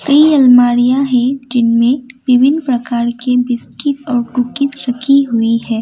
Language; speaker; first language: Hindi; non-native, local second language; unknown